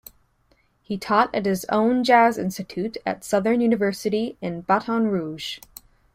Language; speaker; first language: English; native; English